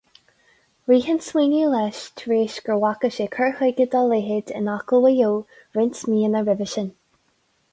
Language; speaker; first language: Irish; non-native, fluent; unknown